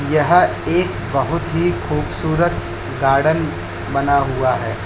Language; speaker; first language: Hindi; native; Hindi